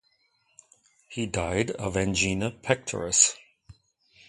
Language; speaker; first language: English; non-native, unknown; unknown